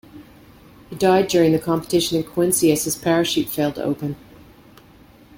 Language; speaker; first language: English; native; English